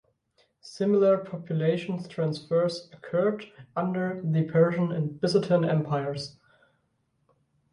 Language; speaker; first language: English; non-native, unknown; German